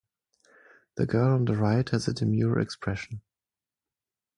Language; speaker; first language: English; non-native, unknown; German